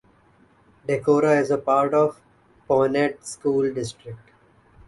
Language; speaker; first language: English; non-native, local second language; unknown